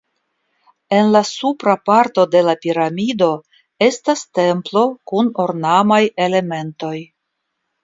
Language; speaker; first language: Esperanto; non-native, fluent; Russian